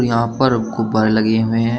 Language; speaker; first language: Hindi; native; Hindi